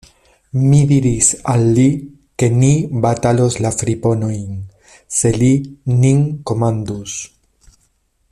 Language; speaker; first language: Esperanto; non-native, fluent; Spanish